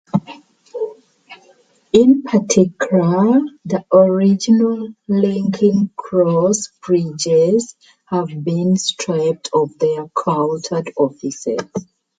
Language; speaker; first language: English; native; English